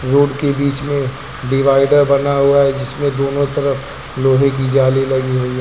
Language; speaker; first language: Hindi; native; Hindi